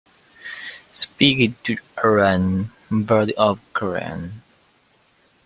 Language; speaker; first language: English; non-native, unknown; Chinese